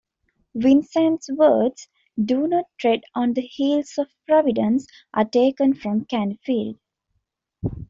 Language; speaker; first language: English; non-native, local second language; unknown